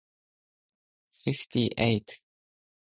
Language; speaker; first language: English; non-native, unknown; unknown